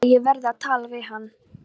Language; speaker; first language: Icelandic; non-native, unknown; Polish